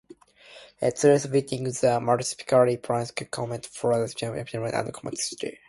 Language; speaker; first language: English; non-native, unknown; Japanese